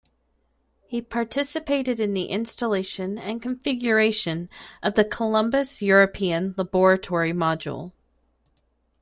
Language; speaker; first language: English; native; English